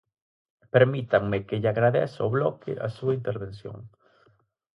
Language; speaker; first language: Galician; native; Galician